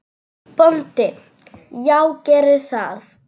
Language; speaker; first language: Icelandic; non-native, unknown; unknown